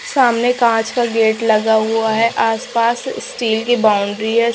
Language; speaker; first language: Hindi; non-native, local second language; Punjabi